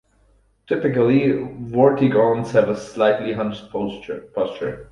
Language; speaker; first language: English; non-native, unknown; German